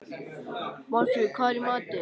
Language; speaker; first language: Icelandic; native; Icelandic